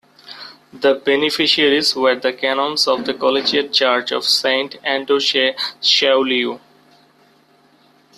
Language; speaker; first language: English; non-native, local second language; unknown